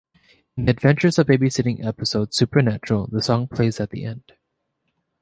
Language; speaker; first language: English; native; English